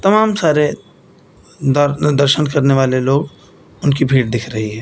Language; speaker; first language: Hindi; native; Hindi